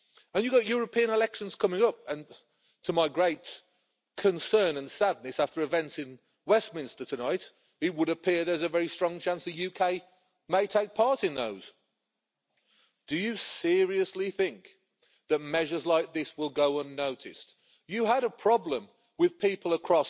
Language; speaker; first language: English; native; English